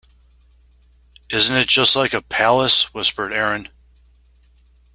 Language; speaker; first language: English; native; English